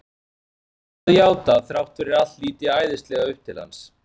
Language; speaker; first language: Icelandic; native; Icelandic